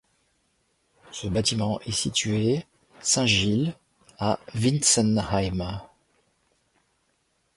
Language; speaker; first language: French; native; French